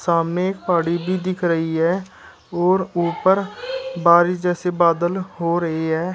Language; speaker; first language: Hindi; native; Hindi